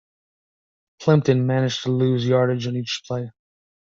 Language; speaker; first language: English; native; English